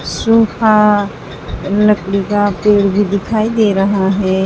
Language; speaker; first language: Hindi; native; Hindi